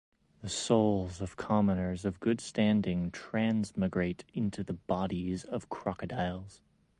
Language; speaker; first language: English; native; English